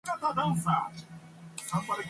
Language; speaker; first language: English; non-native, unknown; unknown